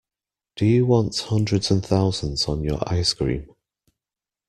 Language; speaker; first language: English; native; English